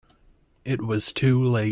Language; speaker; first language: English; native; English